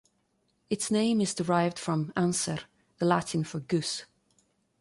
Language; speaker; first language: English; non-native, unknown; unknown